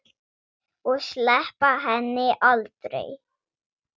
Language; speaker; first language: Icelandic; non-native, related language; Swedish